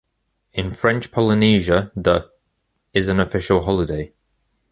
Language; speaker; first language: English; native; English